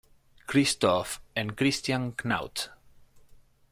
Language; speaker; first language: English; non-native, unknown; Spanish